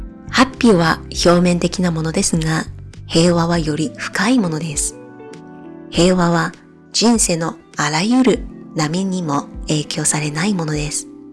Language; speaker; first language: Japanese; native; Japanese